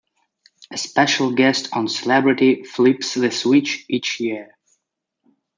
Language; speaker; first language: English; native; English